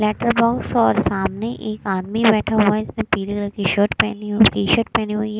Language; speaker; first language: Hindi; non-native, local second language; Punjabi